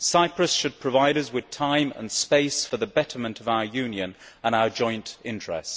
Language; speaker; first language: English; native; English